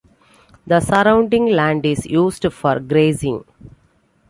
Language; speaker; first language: English; non-native, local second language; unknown